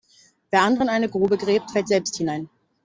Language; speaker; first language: German; native; German